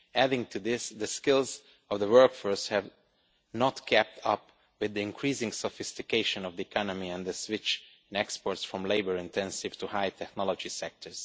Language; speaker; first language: English; non-native, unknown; Romanian